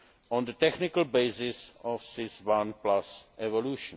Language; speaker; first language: English; non-native, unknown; Czech